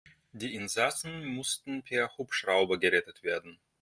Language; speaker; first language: German; non-native, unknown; Russian